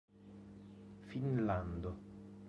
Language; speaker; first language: Esperanto; non-native, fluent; Italian